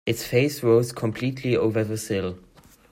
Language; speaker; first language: English; non-native, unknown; German